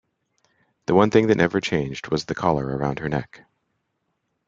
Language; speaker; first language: English; native; English